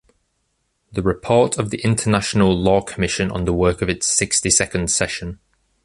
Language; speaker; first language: English; native; English